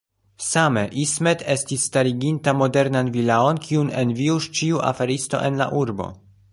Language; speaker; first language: Esperanto; non-native, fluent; Polish